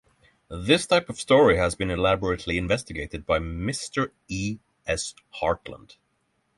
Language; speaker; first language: English; non-native, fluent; Norwegian